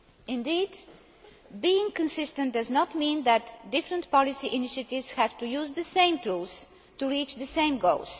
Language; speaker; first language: English; non-native, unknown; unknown